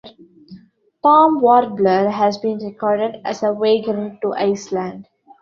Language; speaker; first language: English; non-native, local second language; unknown